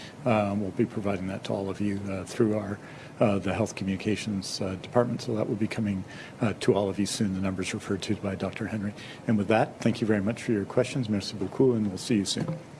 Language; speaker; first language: English; native; English